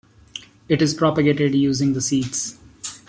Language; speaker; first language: English; non-native, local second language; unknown